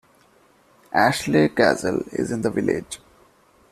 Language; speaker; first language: English; non-native, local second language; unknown